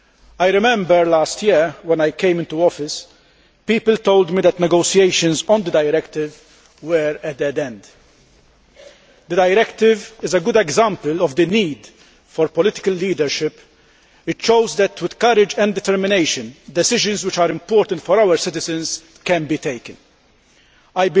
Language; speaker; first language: English; non-native, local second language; Maltese